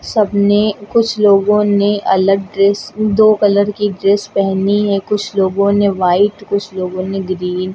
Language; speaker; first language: Hindi; native; Hindi